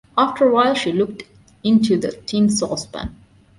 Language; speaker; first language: English; non-native, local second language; Divehi